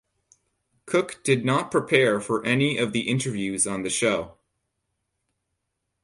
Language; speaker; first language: English; native; English